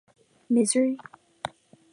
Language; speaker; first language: English; native; English